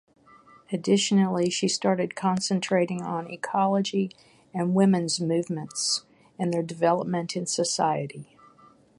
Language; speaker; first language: English; native; English